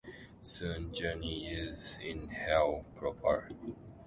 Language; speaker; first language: English; non-native, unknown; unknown